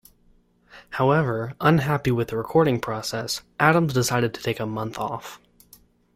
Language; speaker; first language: English; native; English